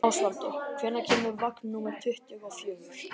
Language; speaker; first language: Icelandic; native; Icelandic